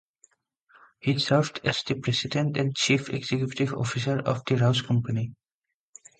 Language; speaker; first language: English; non-native, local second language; Assamese